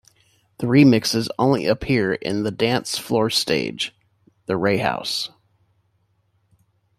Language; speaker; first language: English; native; English